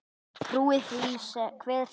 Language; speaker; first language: Icelandic; native; Icelandic